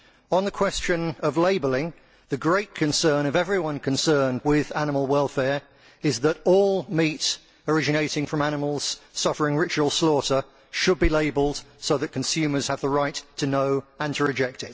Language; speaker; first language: English; native; English